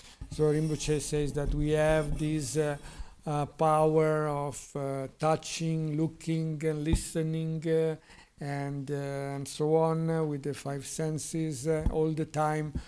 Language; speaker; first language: English; non-native, fluent; Italian